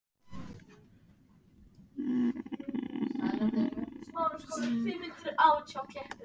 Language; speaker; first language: Icelandic; native; Icelandic